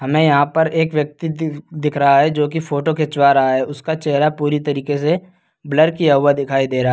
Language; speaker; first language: Hindi; native; Hindi